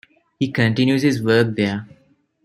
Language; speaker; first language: English; non-native, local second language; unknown